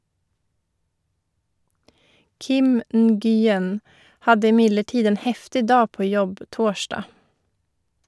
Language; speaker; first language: Norwegian; non-native, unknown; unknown